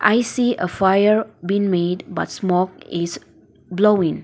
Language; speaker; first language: English; non-native, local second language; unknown